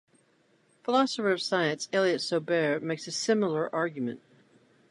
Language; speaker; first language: English; native; English